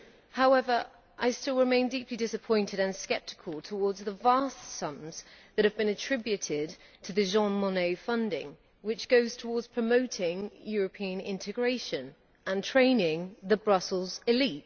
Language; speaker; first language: English; native; English